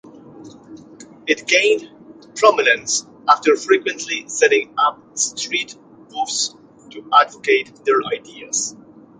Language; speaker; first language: English; non-native, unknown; Polish